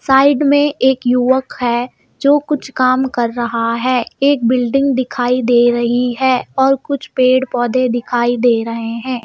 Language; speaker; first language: Hindi; native; Hindi